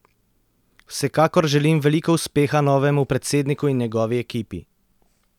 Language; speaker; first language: Slovenian; native; Slovenian